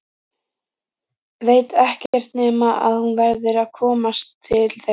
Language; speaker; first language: Icelandic; native; Icelandic